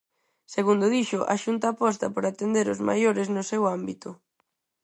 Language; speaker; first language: Galician; non-native, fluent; Spanish